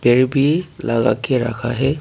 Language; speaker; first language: Hindi; non-native, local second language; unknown